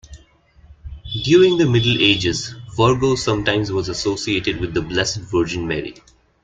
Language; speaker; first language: English; non-native, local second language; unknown